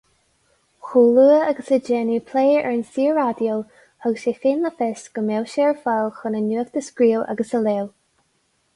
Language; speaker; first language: Irish; non-native, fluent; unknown